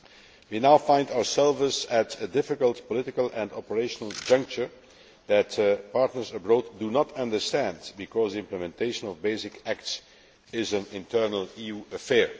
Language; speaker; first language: English; non-native, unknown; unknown